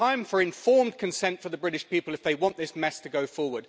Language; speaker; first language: English; native; English